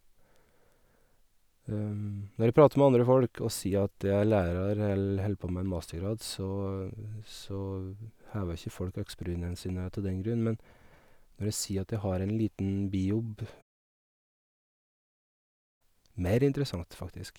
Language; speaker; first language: Norwegian; native; Norwegian